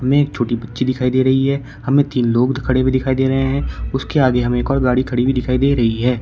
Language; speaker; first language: Hindi; native; Hindi